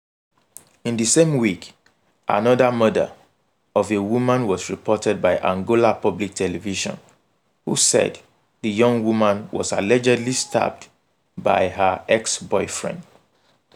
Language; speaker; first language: English; non-native, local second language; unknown